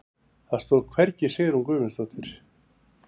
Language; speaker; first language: Icelandic; native; Icelandic